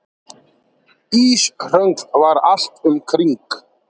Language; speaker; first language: Icelandic; native; Icelandic